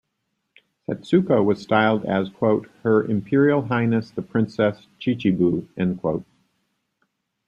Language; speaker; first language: English; native; English